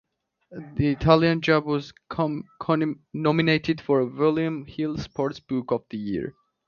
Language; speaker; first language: English; native; English